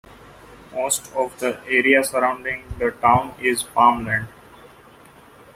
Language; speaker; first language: English; non-native, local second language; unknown